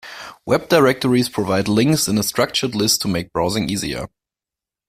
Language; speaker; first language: English; non-native, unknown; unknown